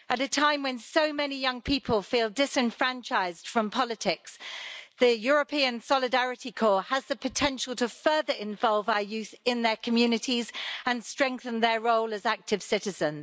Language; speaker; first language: English; native; English